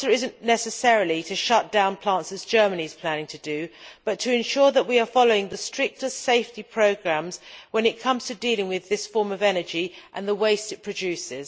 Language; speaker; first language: English; native; English